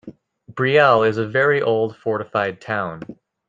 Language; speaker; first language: English; native; English